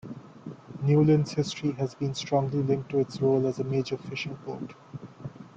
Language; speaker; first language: English; non-native, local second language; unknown